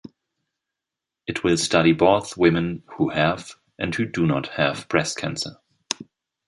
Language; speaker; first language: English; non-native, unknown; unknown